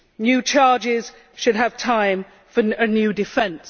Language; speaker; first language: English; native; English